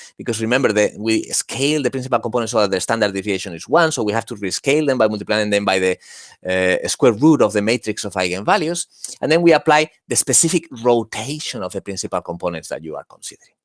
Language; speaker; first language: English; non-native, fluent; Spanish